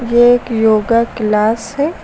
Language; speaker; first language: Hindi; native; Hindi